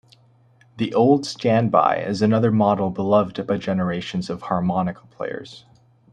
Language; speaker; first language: English; native; English